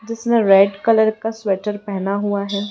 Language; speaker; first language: Hindi; native; Hindi